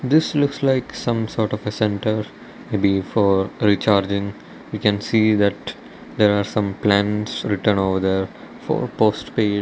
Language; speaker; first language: English; non-native, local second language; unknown